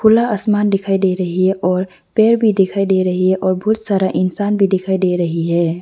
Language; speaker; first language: Hindi; non-native, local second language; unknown